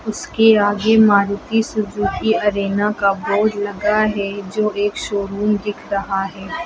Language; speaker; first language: Hindi; native; Hindi